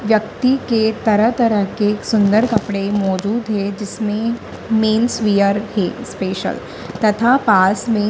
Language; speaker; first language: Hindi; native; Hindi